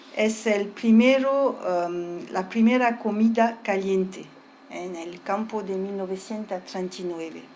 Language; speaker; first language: Spanish; early bilingual, heritage; Spanish